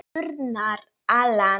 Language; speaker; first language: Icelandic; non-native, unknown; Polish